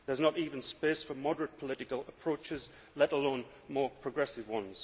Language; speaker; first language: English; native; English